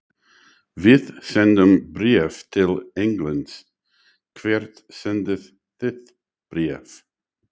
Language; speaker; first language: Icelandic; non-native, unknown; English